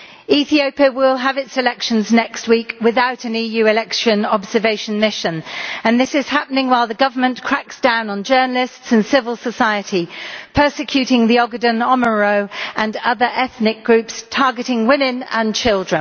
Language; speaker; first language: English; native; English